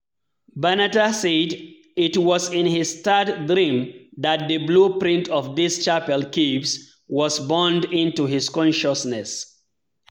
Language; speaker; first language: English; non-native, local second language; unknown